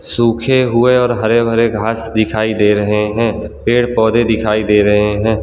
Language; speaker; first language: Hindi; non-native, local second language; Gujarati